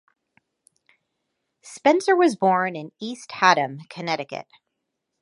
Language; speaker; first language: English; native; English